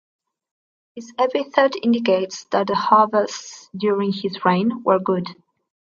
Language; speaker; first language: English; non-native, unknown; Spanish